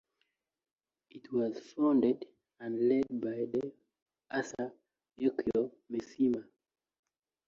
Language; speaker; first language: English; native; English